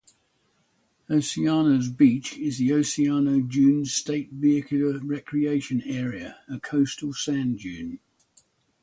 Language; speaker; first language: English; native; English